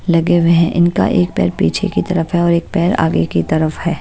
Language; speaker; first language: Hindi; native; Hindi